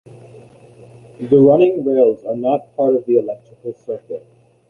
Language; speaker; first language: English; native; English